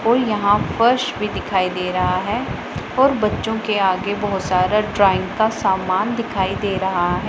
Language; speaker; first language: Hindi; non-native, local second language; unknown